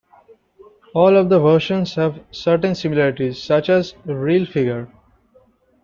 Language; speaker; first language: English; non-native, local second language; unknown